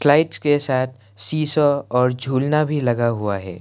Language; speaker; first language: Hindi; non-native, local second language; Assamese